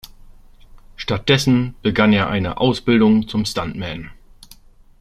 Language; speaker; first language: German; native; German